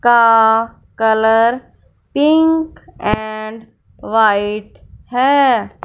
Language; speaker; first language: Hindi; non-native, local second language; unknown